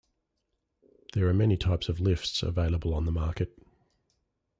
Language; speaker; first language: English; native; English